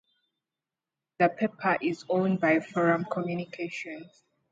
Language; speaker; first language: English; native; English